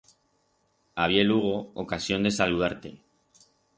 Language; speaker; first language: Aragonese; non-native, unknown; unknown